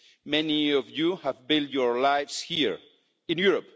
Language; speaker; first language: English; non-native, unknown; Spanish